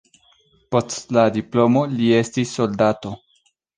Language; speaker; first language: Esperanto; non-native, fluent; Spanish